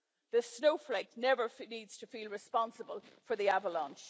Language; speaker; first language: English; native; English